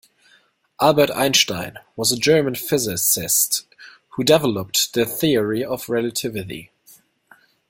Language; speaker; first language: English; non-native, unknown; German